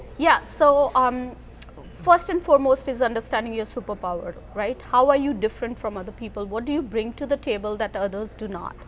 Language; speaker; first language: English; non-native, local second language; Hindi